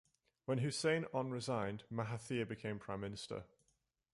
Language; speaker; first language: English; native; English